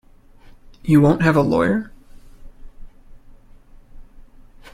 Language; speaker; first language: English; native; English